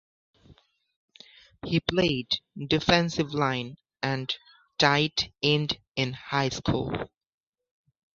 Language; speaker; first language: English; non-native, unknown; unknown